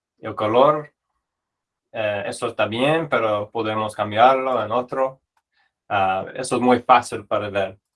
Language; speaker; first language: Spanish; non-native, fluent; English